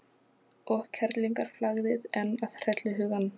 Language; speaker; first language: Icelandic; non-native, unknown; Polish